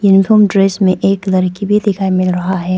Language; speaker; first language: Hindi; non-native, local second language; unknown